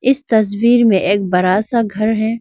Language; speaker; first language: Hindi; non-native, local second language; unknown